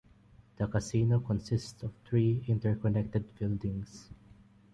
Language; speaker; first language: English; non-native, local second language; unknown